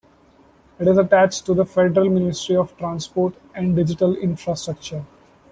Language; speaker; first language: English; non-native, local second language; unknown